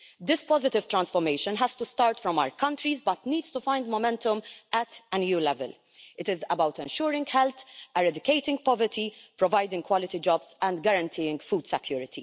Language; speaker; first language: English; non-native, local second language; Maltese